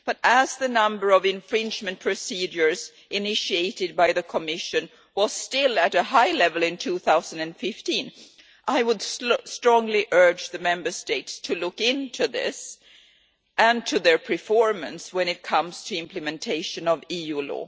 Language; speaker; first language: English; non-native, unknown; Swedish